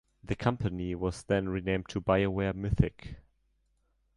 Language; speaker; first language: English; non-native, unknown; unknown